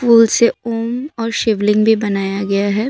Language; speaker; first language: Hindi; non-native, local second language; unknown